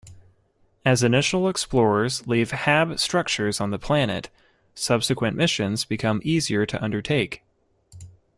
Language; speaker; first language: English; native; English